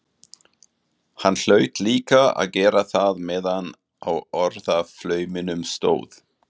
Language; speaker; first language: Icelandic; non-native, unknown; German